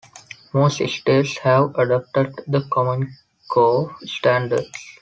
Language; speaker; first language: English; non-native, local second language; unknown